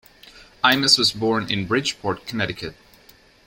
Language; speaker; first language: English; native; English